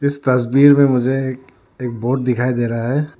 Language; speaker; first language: Hindi; non-native, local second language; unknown